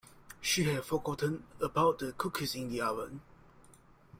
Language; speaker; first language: English; non-native, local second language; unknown